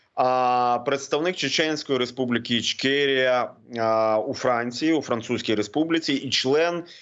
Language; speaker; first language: Ukrainian; non-native, local second language; Russian